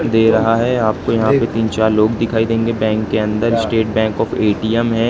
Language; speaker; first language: Hindi; native; Hindi